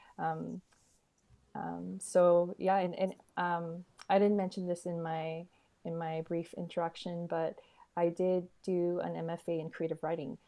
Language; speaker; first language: English; early bilingual, other home language; Korean